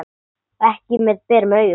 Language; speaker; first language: Icelandic; non-native, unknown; English